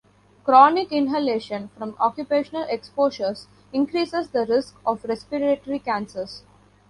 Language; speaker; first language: English; non-native, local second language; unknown